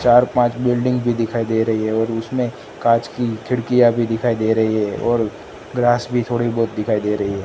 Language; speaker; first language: Hindi; non-native, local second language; Gujarati